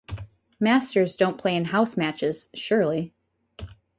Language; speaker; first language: English; native; English